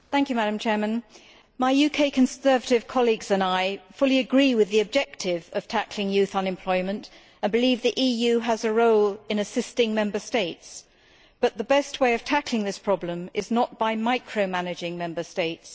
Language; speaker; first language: English; native; English